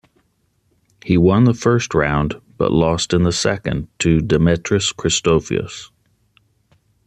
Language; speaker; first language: English; native; English